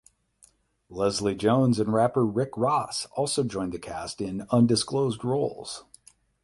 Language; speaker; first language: English; native; English